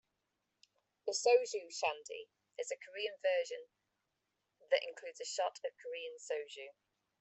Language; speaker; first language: English; native; English